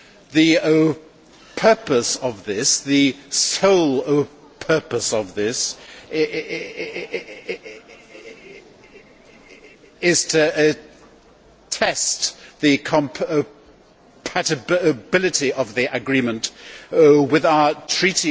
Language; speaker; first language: English; native; English